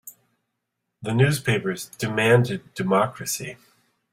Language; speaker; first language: English; native; English